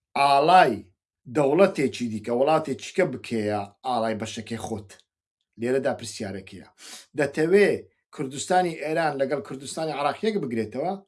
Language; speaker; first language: Central Kurdish; non-native, local second language; Kurdish